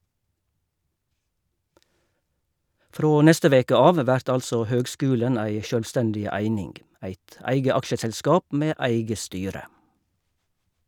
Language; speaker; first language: Norwegian; native; Norwegian